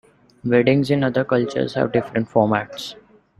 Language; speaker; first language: English; non-native, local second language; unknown